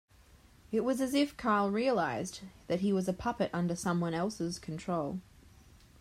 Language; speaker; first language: English; native; English